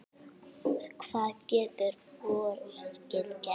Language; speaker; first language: Icelandic; native; Icelandic